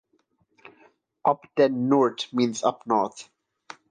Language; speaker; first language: English; non-native, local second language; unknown